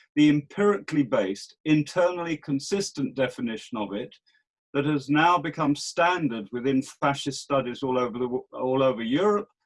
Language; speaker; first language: English; native; English